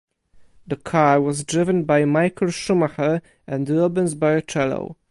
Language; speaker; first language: English; non-native, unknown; Polish